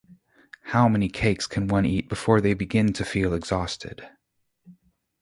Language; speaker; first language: English; native; English